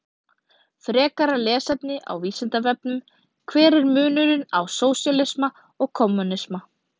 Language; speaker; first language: Icelandic; native; Icelandic